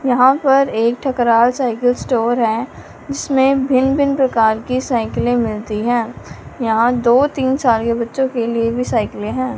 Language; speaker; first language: Hindi; non-native, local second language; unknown